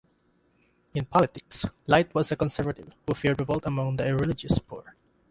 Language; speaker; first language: English; non-native, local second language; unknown